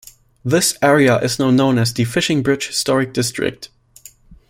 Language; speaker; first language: English; non-native, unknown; German